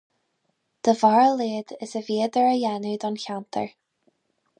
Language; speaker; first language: Irish; non-native, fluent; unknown